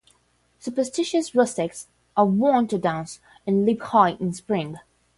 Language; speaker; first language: English; non-native, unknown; Portuguese